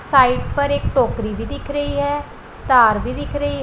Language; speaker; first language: Hindi; non-native, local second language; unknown